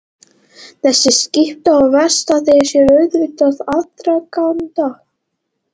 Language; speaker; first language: Icelandic; non-native, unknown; Latvian